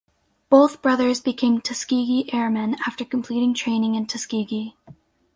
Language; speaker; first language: English; native; English